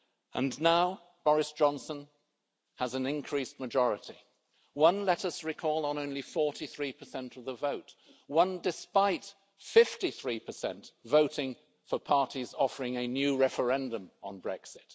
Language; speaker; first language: English; native; English